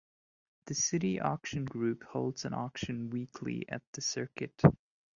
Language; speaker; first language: English; non-native, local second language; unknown